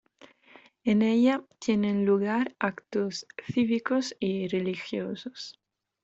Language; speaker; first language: Spanish; non-native, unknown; Italian